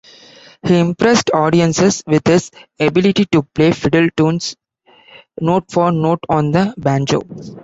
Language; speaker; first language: English; non-native, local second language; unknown